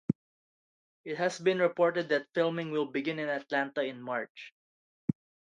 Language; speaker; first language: English; non-native, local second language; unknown